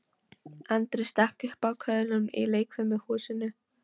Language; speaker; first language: Icelandic; non-native, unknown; Polish